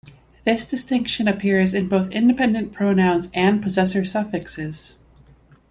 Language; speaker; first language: English; native; English